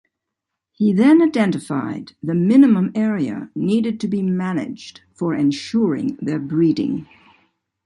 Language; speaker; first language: English; native; English